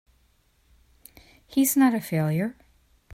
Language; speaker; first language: English; native; English